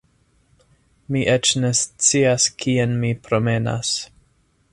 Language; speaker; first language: Esperanto; non-native, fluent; English